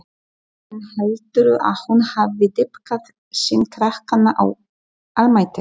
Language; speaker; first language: Icelandic; non-native, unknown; Polish